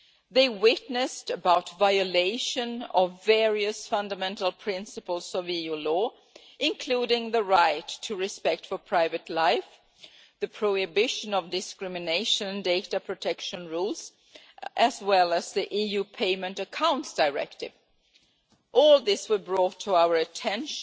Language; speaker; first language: English; non-native, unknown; Swedish